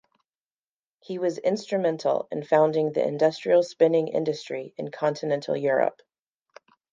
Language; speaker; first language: English; native; English